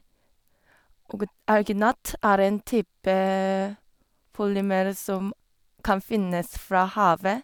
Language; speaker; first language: Norwegian; non-native, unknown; Korean